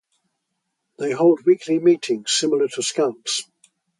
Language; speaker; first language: English; native; English